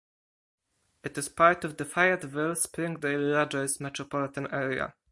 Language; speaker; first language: English; non-native, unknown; Polish